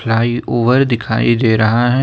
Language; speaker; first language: Hindi; native; Hindi